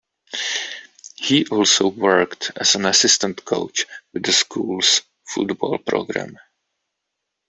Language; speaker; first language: English; non-native, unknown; Czech